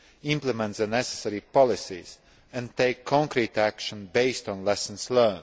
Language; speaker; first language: English; non-native, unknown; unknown